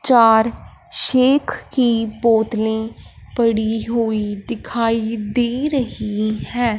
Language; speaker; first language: Hindi; non-native, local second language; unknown